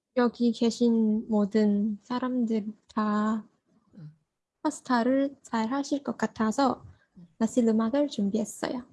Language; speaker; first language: Korean; non-native, learner; Malay